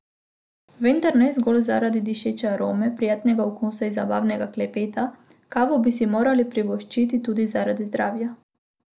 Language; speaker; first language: Slovenian; non-native, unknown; Macedonian